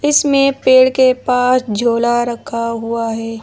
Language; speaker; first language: Hindi; native; Hindi